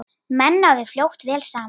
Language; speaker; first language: Icelandic; native; Icelandic